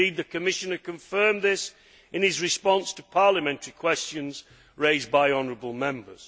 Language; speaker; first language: English; native; English